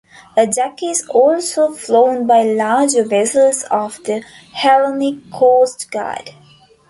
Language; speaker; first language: English; non-native, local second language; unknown